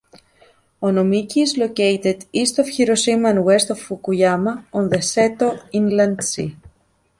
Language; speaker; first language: English; native; English